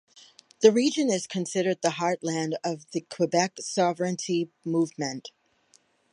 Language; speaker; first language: English; native; English